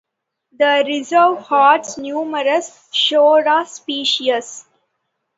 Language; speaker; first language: English; non-native, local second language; Tamil